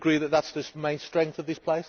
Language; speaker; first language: English; native; English